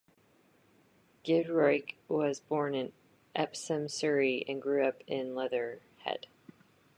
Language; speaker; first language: English; native; English